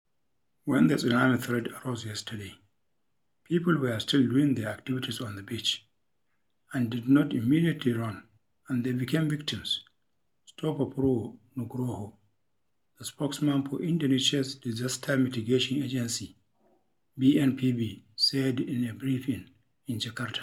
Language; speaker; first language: English; non-native, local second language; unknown